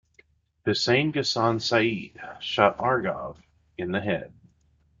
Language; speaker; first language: English; native; English